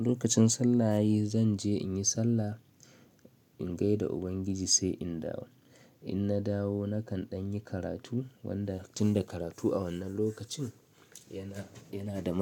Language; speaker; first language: Hausa; native; Hausa